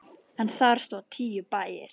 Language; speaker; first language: Icelandic; native; Icelandic